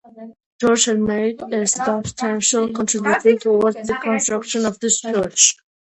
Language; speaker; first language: English; non-native, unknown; Georgian